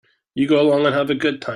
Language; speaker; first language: English; native; English